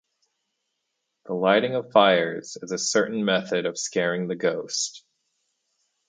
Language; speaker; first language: English; native; English